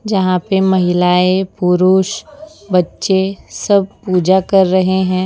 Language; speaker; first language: Hindi; non-native, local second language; Gujarati